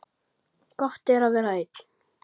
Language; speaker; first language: Icelandic; native; Icelandic